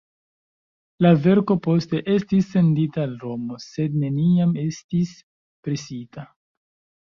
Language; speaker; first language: Esperanto; non-native, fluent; Chinese